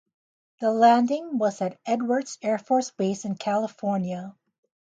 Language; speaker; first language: English; native; English